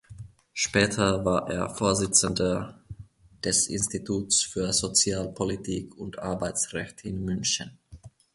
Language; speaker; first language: German; non-native, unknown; Finnish